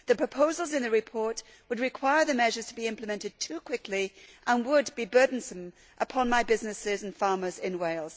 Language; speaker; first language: English; native; English